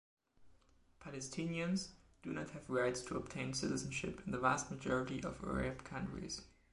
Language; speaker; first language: English; non-native, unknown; German